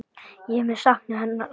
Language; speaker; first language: Icelandic; native; Icelandic